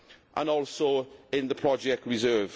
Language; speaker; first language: English; native; English